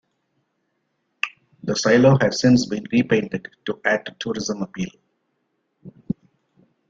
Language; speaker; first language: English; non-native, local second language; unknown